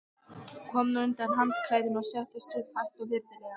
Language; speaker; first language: Icelandic; native; Icelandic